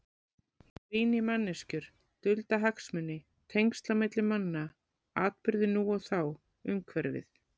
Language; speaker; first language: Icelandic; native; Icelandic